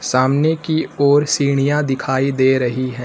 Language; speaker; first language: Hindi; native; Hindi